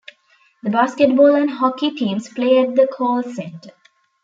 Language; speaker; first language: English; non-native, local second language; Tamil